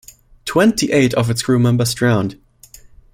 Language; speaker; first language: English; non-native, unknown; German